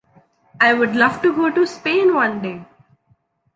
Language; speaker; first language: English; non-native, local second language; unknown